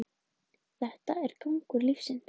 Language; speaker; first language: Icelandic; native; Icelandic